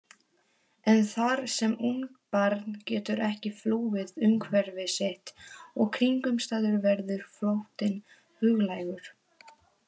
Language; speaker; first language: Icelandic; non-native, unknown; Polish